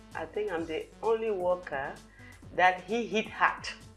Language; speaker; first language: English; non-native, local second language; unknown